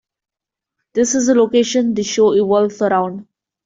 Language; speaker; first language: English; non-native, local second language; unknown